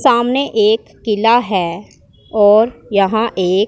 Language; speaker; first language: Hindi; non-native, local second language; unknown